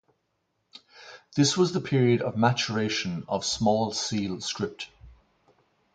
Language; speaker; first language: English; native; English